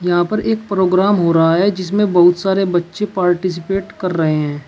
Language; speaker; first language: Hindi; native; Hindi